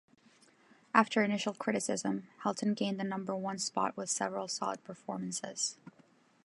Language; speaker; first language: English; non-native, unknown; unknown